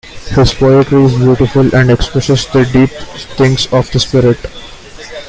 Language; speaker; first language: English; non-native, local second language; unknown